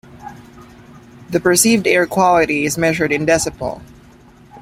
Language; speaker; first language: English; non-native, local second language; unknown